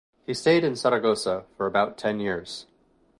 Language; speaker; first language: English; native; English